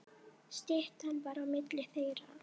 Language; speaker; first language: Icelandic; non-native, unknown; Polish